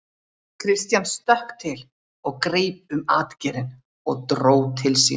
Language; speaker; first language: Icelandic; native; Icelandic